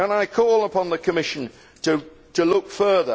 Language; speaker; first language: English; native; English